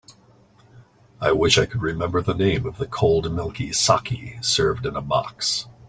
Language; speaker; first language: English; native; English